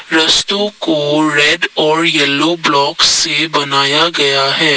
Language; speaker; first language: Hindi; non-native, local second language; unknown